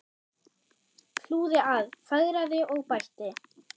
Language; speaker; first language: Icelandic; non-native, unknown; German